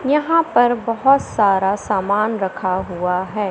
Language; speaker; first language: Hindi; native; Hindi